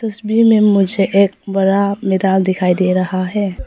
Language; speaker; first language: Hindi; non-native, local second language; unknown